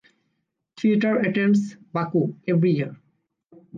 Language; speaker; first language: English; non-native, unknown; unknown